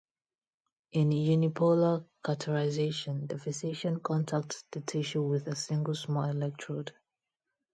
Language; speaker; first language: English; non-native, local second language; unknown